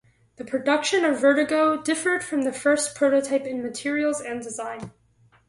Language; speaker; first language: English; native; English